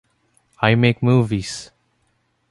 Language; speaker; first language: English; non-native, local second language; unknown